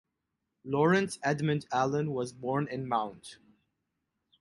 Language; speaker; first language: English; non-native, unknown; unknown